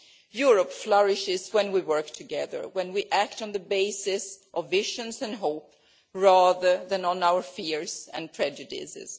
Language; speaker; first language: English; non-native, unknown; Swedish